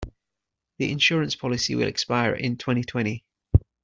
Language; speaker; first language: English; native; English